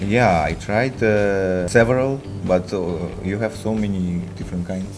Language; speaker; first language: English; non-native, fluent; Russian